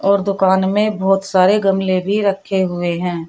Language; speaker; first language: Hindi; native; Hindi